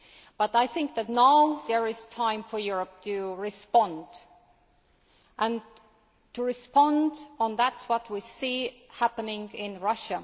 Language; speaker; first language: English; non-native, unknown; Estonian